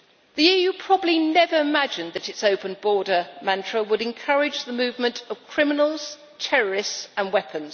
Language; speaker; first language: English; native; English